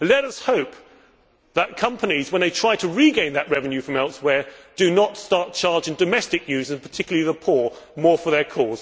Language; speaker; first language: English; native; English